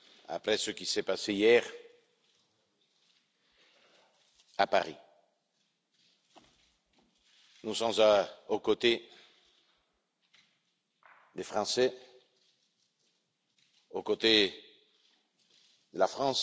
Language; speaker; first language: French; non-native, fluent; Italian